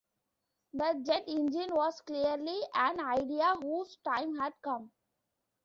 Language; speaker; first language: English; non-native, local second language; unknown